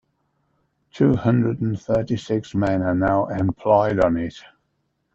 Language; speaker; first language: English; native; English